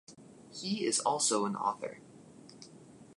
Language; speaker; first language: English; native; English